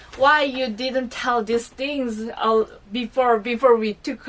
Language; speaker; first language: English; non-native, fluent; Korean